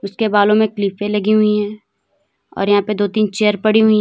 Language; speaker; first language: Hindi; native; Hindi